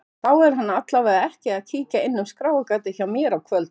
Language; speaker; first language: Icelandic; native; Icelandic